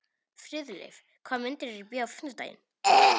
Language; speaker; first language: Icelandic; non-native, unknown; Polish